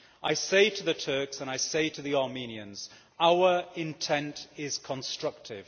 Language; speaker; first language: English; native; English